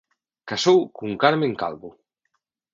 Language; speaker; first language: Galician; native; Galician